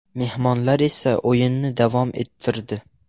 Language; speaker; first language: Uzbek; non-native, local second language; Russian